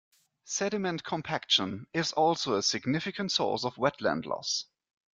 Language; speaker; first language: English; non-native, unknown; German